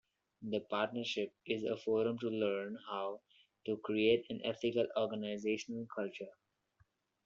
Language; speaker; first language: English; non-native, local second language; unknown